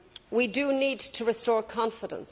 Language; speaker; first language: English; native; English